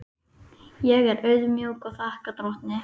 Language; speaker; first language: Icelandic; native; Icelandic